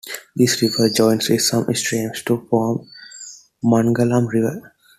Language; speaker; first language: English; non-native, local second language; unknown